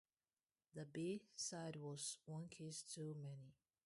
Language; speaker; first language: English; non-native, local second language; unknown